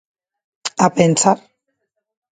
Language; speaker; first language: Galician; non-native, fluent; Spanish